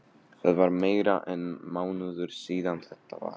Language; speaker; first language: Icelandic; non-native, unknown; Polish